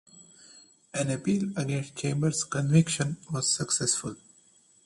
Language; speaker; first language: English; non-native, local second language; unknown